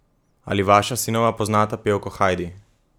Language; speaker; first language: Slovenian; native; Slovenian